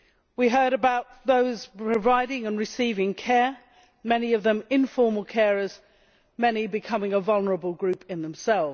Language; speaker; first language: English; native; English